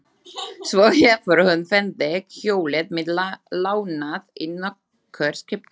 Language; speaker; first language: Icelandic; non-native, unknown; Slovak